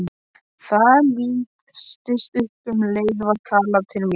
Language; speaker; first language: Icelandic; non-native, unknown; Polish